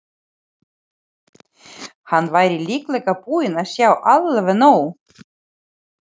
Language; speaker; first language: Icelandic; non-native, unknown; Ukrainian